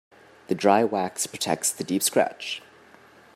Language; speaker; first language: English; native; English